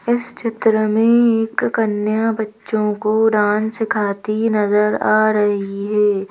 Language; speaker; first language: Hindi; native; Hindi